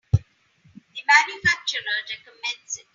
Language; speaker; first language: English; non-native, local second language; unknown